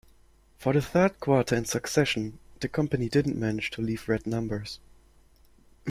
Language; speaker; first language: English; non-native, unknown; German